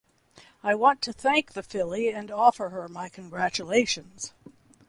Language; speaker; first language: English; native; English